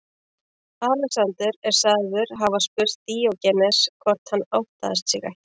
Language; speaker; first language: Icelandic; native; Icelandic